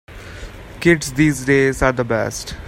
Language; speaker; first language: English; non-native, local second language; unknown